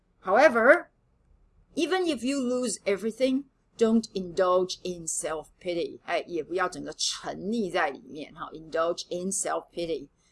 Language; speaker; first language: English; non-native, fluent; Chinese